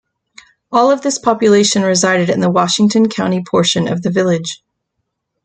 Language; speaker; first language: English; native; English